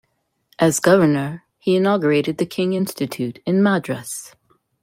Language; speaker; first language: English; native; English